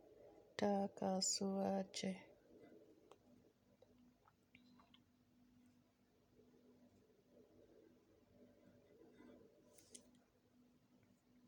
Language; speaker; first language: Hausa; native; Hausa